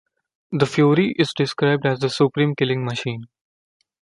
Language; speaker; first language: English; non-native, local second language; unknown